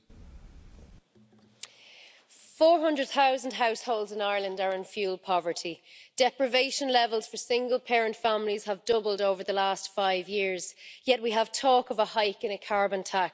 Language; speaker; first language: English; native; English